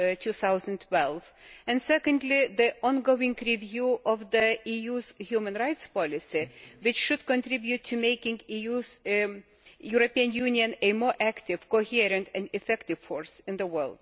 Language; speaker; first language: English; non-native, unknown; Lithuanian